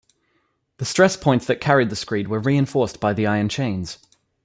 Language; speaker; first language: English; native; English